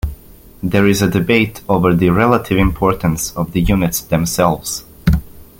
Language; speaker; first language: English; native; English